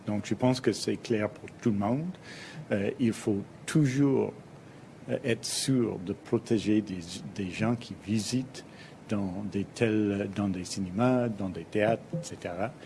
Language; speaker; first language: French; non-native, fluent; English